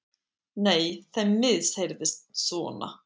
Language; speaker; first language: Icelandic; native; Icelandic